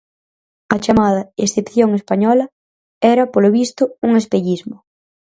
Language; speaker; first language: Galician; native; Galician